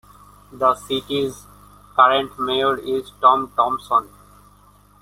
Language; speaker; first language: English; non-native, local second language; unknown